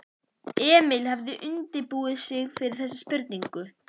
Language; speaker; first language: Icelandic; native; Icelandic